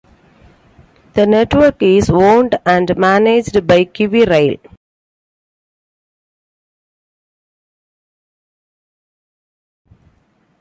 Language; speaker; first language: English; non-native, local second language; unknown